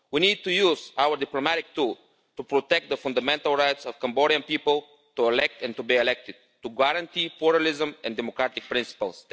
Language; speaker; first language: English; non-native, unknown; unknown